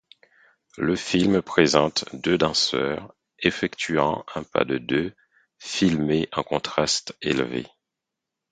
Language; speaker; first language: French; non-native, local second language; Haitian Creole